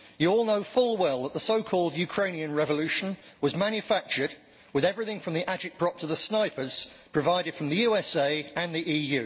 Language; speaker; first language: English; native; English